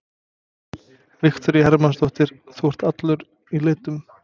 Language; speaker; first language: Icelandic; non-native, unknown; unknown